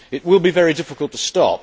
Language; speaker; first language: English; native; English